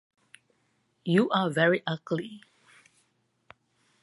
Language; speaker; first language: English; non-native, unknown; Cantonese